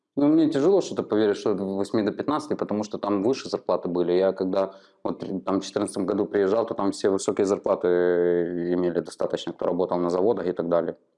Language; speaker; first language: Russian; non-native, local second language; Ukrainian